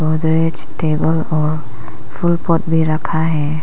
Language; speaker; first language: Hindi; non-native, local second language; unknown